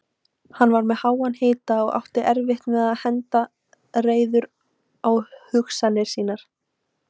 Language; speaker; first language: Icelandic; native; Icelandic